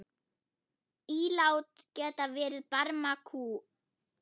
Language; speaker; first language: Icelandic; non-native, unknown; German